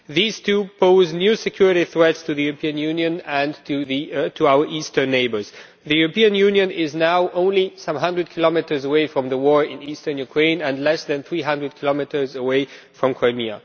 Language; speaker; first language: English; non-native, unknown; Romanian